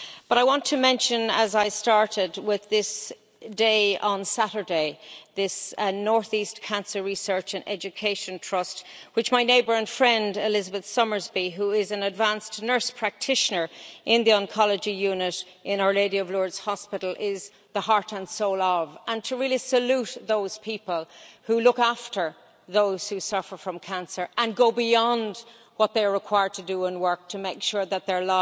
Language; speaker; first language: English; native; English